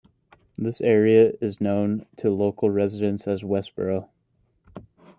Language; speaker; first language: English; native; English